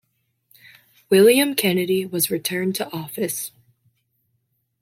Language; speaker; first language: English; native; English